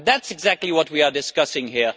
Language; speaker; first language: English; non-native, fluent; Dutch